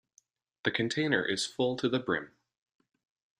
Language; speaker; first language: English; native; English